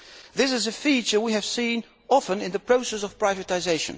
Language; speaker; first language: English; non-native, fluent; Dutch